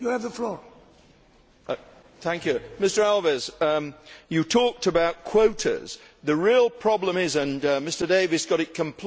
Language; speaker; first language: English; native; English